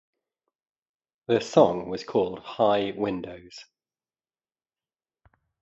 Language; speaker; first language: English; native; English